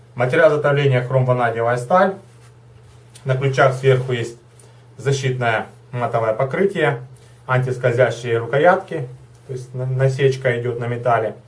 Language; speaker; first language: Russian; native; Russian